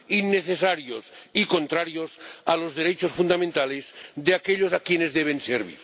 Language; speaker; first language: Spanish; non-native, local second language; Catalan